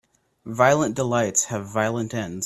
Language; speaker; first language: English; native; English